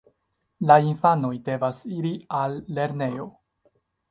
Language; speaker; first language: Esperanto; non-native, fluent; Chinese